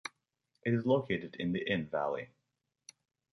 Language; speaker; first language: English; native; English